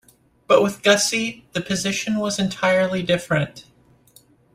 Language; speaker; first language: English; native; English